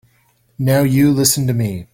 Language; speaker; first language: English; native; English